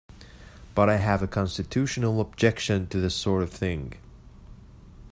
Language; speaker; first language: English; native; English